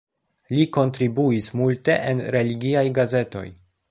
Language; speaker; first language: Esperanto; non-native, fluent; Polish